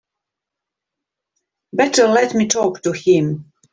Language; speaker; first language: English; native; English